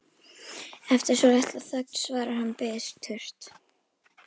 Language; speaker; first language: Icelandic; native; Icelandic